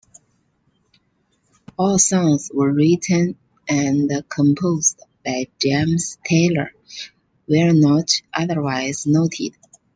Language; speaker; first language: English; non-native, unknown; Chinese